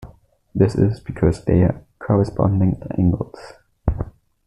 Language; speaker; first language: English; non-native, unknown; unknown